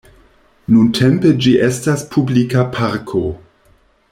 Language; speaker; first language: Esperanto; non-native, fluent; German